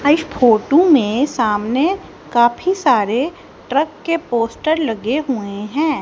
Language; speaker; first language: Hindi; native; Hindi